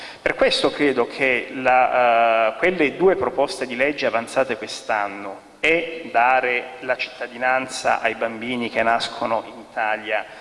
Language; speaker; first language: Italian; native; Italian